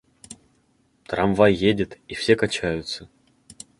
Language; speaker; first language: Russian; native; Russian